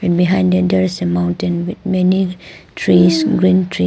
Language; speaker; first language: English; non-native, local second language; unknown